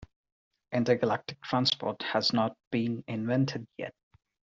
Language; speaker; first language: English; non-native, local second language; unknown